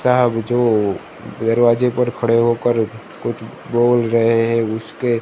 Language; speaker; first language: Hindi; non-native, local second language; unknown